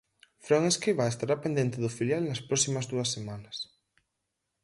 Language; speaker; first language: Galician; native; Galician